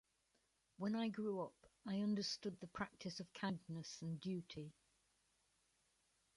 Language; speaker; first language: English; native; English